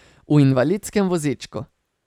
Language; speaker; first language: Slovenian; native; Slovenian